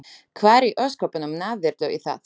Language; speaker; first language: Icelandic; non-native, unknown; Slovak